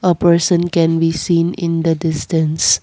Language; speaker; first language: English; non-native, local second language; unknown